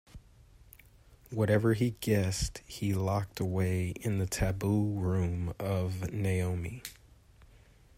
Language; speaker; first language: English; native; English